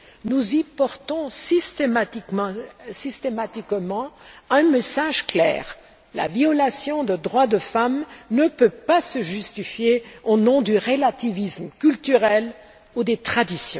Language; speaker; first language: French; non-native, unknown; German